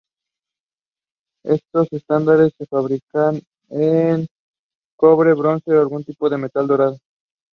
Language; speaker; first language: English; non-native, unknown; Spanish